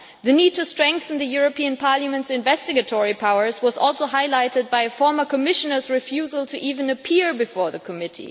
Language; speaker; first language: English; non-native, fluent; German